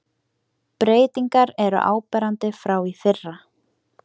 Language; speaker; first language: Icelandic; native; Icelandic